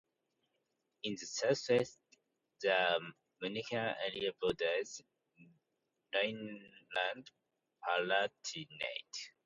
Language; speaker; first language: English; non-native, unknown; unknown